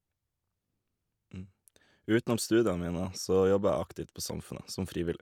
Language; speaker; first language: Norwegian; native; Norwegian